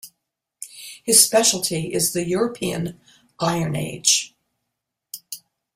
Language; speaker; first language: English; native; English